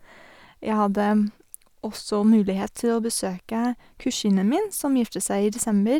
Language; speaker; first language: Norwegian; non-native, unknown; English